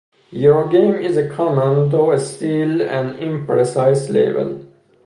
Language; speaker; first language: English; non-native, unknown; Persian